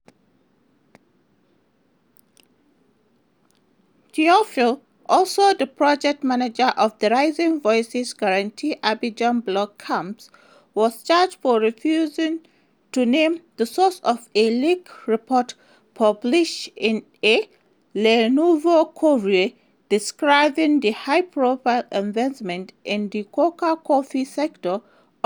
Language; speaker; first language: English; non-native, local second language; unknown